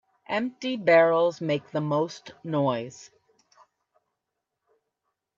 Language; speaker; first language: English; native; English